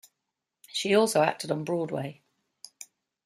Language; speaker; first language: English; native; English